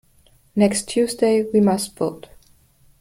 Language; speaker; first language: English; non-native, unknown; German